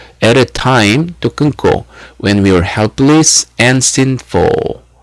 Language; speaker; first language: English; non-native, fluent; Korean